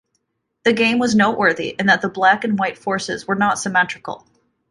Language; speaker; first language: English; native; English